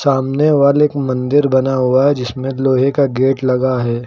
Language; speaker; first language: Hindi; native; Hindi